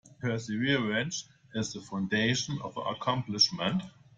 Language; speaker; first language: English; non-native, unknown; German